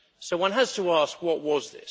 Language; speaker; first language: English; native; English